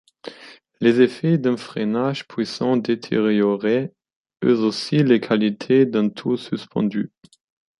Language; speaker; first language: French; non-native, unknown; German